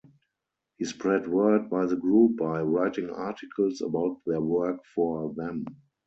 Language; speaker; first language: English; non-native, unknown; German